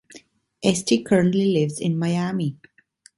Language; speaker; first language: English; non-native, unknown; Italian